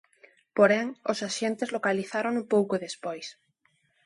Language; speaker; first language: Galician; non-native, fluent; Spanish